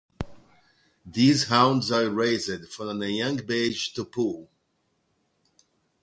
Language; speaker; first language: English; non-native, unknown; Portuguese